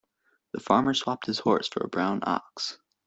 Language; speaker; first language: English; native; English